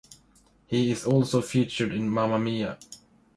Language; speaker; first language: English; non-native, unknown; Swedish